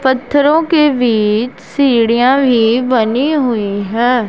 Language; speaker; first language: Hindi; non-native, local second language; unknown